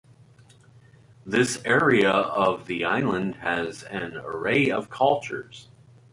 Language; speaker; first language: English; native; English